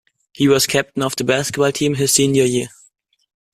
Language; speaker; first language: English; non-native, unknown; German